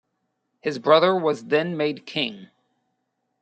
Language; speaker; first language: English; native; English